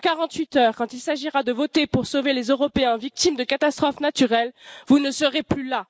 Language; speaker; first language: French; native; French